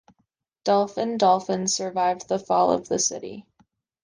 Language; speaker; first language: English; native; English